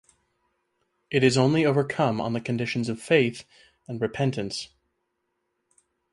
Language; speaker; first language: English; native; English